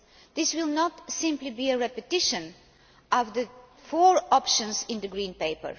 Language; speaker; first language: English; non-native, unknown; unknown